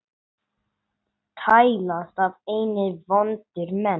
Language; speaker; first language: Icelandic; non-native, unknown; English